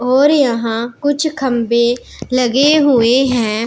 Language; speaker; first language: Hindi; non-native, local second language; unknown